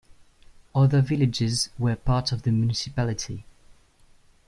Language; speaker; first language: English; non-native, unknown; French